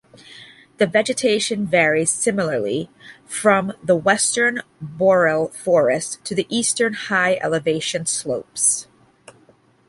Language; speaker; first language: English; native; English